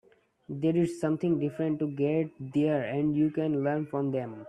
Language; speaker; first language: English; non-native, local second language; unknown